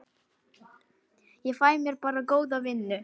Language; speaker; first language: Icelandic; non-native, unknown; Lithuanian